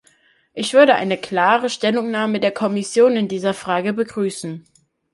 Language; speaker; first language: German; native; German